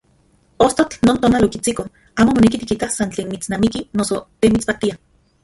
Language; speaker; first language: Central Puebla Nahuatl; non-native, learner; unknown